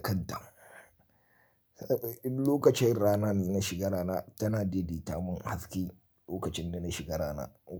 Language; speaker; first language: Hausa; native; Hausa